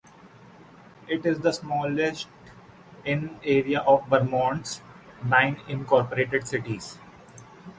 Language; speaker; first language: English; non-native, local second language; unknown